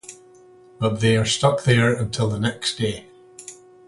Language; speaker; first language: English; native; English